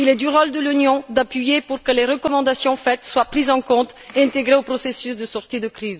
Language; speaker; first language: French; non-native, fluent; Bulgarian